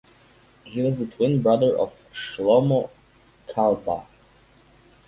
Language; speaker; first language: English; non-native, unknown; Serbian